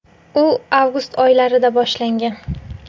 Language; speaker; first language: Uzbek; native; Uzbek